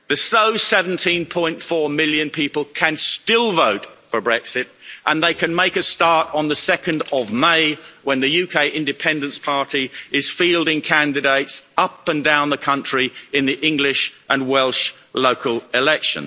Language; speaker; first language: English; native; English